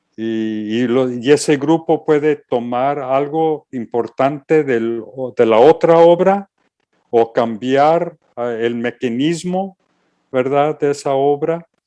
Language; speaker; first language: Spanish; early bilingual, heritage; English